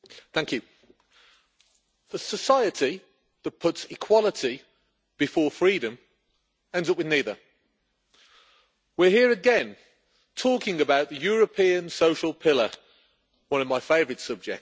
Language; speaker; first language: English; native; English